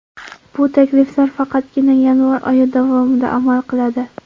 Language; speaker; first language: Uzbek; non-native, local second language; Kara-Kalpak